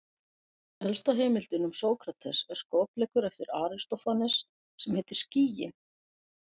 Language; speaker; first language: Icelandic; native; Icelandic